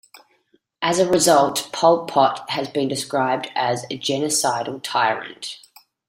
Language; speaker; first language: English; native; English